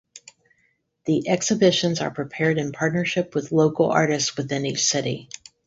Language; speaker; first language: English; native; English